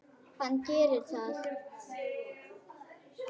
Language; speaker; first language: Icelandic; native; Icelandic